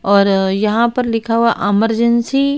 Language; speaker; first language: Hindi; native; Hindi